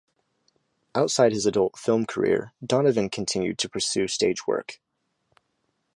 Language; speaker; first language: English; native; English